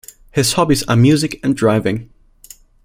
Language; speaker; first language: English; non-native, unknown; German